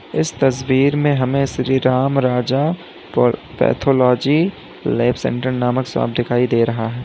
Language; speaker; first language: Hindi; native; Hindi